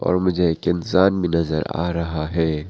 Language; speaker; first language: Hindi; non-native, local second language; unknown